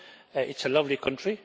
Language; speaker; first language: English; native; English